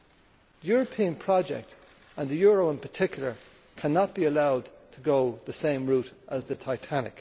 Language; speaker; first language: English; native; English